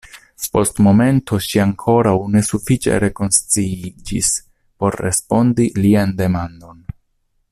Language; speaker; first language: Esperanto; non-native, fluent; Italian